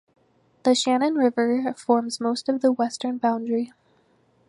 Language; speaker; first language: English; native; English